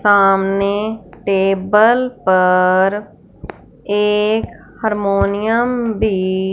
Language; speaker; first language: Hindi; non-native, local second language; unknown